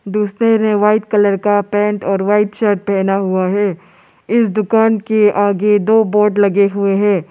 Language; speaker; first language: Hindi; non-native, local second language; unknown